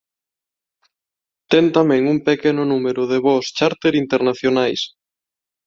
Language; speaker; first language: Galician; non-native, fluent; Spanish